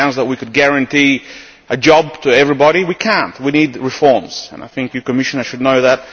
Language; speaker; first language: English; non-native, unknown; Lithuanian